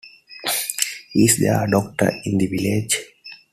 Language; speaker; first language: English; non-native, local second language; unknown